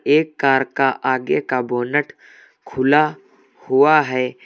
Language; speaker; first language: Hindi; native; Hindi